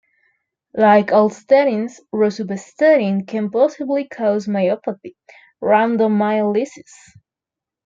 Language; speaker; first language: English; non-native, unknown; Spanish